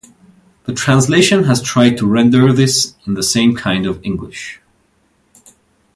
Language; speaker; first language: English; non-native, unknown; Persian